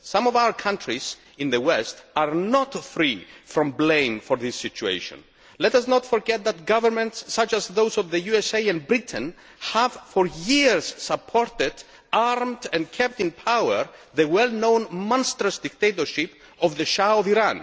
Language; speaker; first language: English; non-native, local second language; Greek